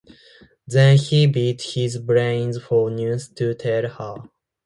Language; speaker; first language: English; non-native, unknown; Japanese